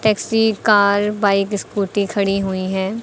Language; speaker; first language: Hindi; native; Hindi